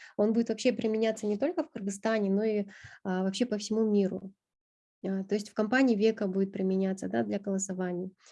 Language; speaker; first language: Russian; non-native, local second language; Kyrgyz